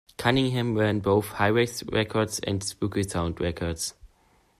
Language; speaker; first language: English; non-native, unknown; German